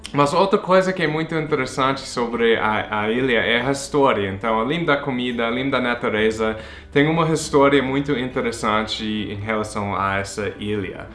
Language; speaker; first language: Portuguese; non-native, fluent; English